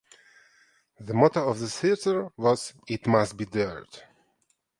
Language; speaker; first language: English; non-native, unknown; Ukrainian